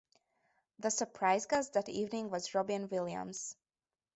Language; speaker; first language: English; non-native, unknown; Hungarian